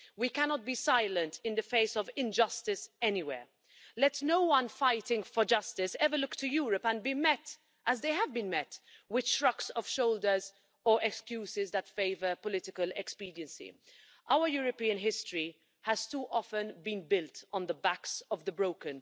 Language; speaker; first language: English; non-native, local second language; Maltese